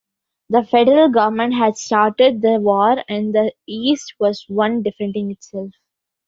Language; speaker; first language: English; non-native, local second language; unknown